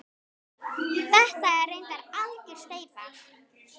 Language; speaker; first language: Icelandic; native; Icelandic